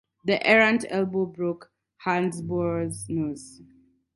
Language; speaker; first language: English; non-native, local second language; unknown